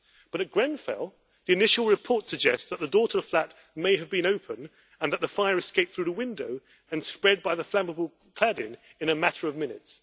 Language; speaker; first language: English; native; English